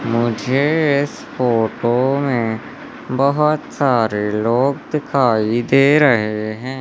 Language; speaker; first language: Hindi; native; Hindi